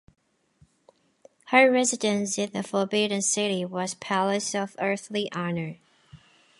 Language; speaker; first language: English; native; English